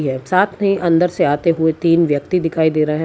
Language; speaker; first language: Hindi; non-native, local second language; Gujarati